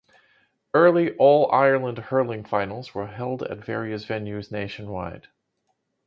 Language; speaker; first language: English; non-native, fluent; Dutch